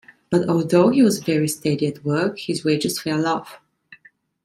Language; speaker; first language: English; non-native, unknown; Italian